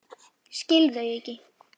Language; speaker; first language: Icelandic; native; Icelandic